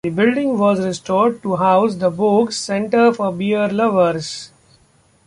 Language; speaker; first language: English; non-native, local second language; Marathi